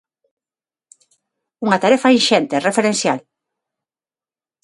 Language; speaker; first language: Galician; non-native, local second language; Spanish